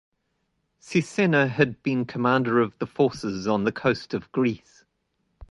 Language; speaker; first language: English; native; English